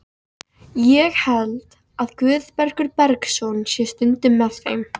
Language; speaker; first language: Icelandic; native; Icelandic